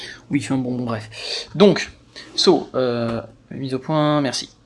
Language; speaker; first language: French; native; French